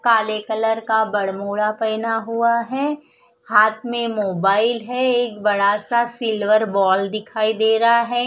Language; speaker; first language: Hindi; non-native, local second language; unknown